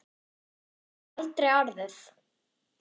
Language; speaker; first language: Icelandic; non-native, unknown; German